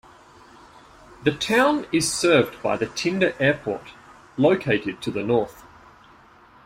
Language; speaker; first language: English; native; English